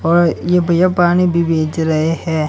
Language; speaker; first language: Hindi; non-native, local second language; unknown